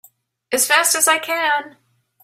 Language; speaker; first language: English; native; English